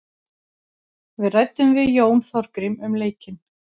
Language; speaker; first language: Icelandic; native; Icelandic